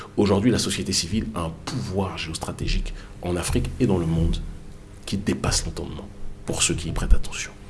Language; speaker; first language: French; native; French